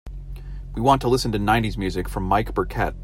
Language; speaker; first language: English; native; English